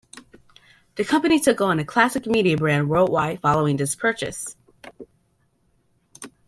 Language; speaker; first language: English; native; English